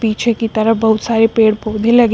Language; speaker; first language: Hindi; native; Hindi